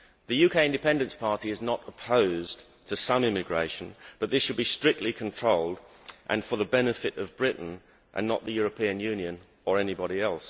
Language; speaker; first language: English; native; English